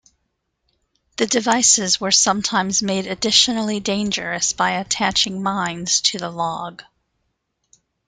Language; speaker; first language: English; native; English